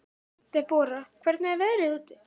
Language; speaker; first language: Icelandic; native; Icelandic